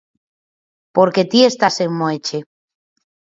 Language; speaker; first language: Galician; native; Galician